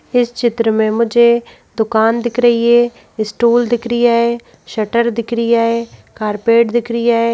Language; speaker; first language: Hindi; native; Hindi